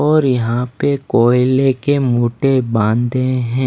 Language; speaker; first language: Hindi; non-native, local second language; Punjabi